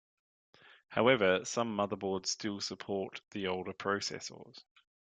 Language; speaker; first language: English; native; English